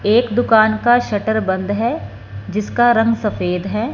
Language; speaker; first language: Hindi; non-native, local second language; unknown